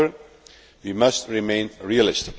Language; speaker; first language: English; non-native, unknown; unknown